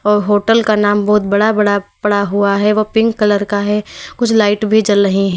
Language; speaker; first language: Hindi; native; Hindi